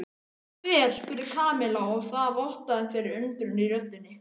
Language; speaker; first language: Icelandic; native; Icelandic